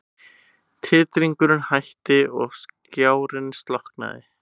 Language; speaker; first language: Icelandic; native; Icelandic